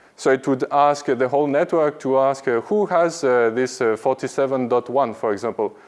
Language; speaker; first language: English; non-native, fluent; French